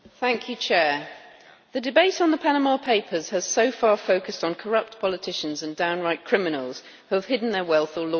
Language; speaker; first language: English; native; English